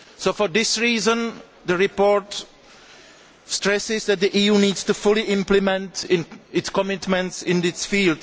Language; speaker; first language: English; non-native, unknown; Greek